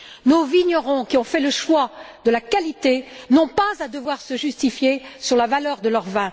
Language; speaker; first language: French; native; French